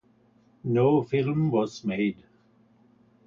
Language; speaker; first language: English; non-native, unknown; Norwegian